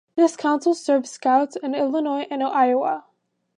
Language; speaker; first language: English; native; English